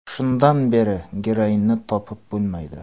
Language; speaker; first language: Uzbek; non-native, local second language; Kara-Kalpak